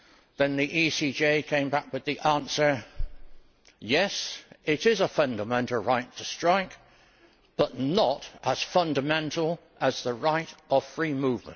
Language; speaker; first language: English; native; English